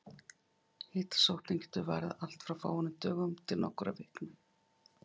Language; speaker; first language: Icelandic; native; Icelandic